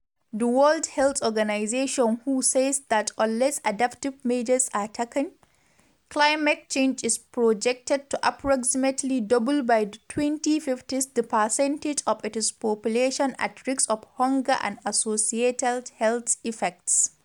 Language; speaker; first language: English; non-native, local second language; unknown